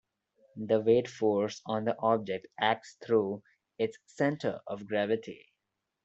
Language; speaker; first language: English; non-native, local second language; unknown